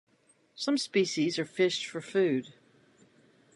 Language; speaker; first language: English; native; English